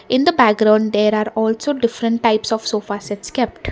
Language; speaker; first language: English; non-native, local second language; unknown